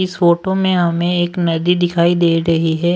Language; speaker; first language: Hindi; non-native, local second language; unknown